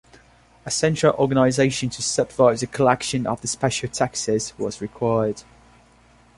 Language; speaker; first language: English; non-native, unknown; Portuguese